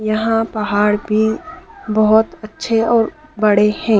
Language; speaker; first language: Hindi; native; Hindi